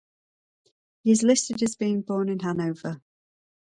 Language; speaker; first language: English; native; English